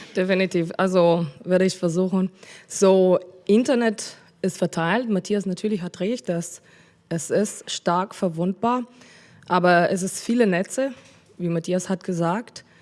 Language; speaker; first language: German; non-native, learner; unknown